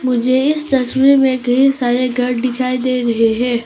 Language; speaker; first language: Hindi; early bilingual, other home language; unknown